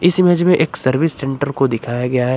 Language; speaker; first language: Hindi; native; Hindi